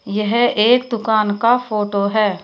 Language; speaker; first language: Hindi; native; Hindi